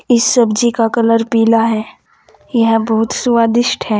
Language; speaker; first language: Hindi; native; Hindi